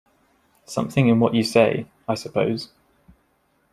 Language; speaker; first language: English; native; English